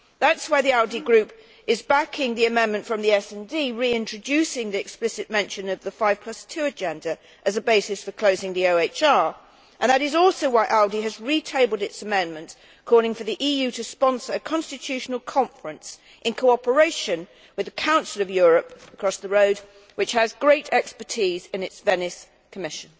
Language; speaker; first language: English; native; English